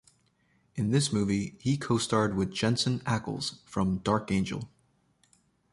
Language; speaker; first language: English; native; English